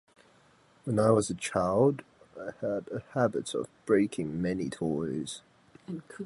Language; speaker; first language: English; non-native, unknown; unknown